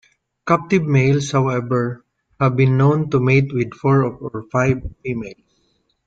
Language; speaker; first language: English; non-native, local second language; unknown